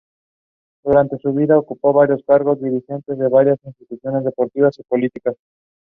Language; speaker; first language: English; non-native, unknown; Spanish